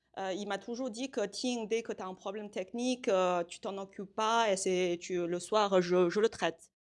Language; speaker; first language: French; non-native, fluent; Chinese